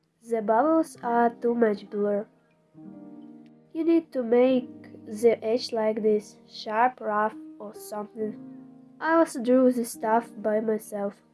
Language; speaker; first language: English; non-native, learner; Russian